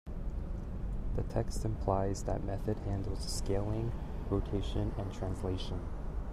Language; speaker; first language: English; native; English